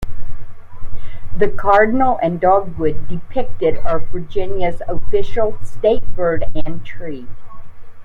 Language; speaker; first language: English; native; English